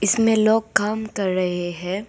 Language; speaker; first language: Hindi; non-native, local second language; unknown